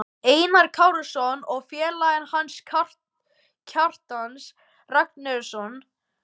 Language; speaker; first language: Icelandic; native; Icelandic